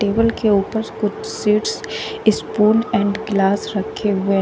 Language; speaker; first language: Hindi; native; Hindi